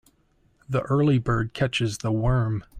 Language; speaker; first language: English; native; English